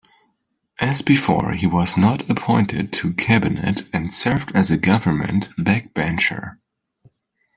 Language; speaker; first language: English; non-native, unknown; German